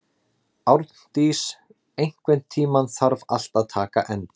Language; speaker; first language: Icelandic; native; Icelandic